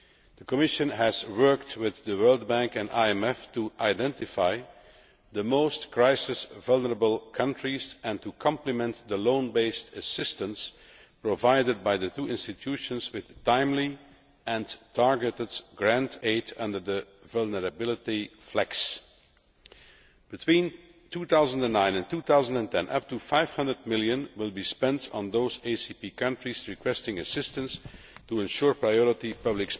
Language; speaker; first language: English; non-native, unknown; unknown